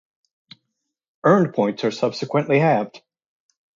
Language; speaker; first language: English; native; English